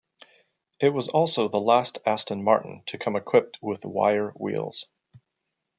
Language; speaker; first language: English; native; English